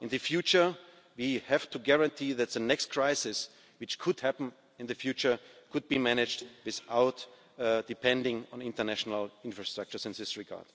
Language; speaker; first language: English; non-native, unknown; German